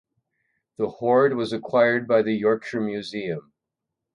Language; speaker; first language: English; native; English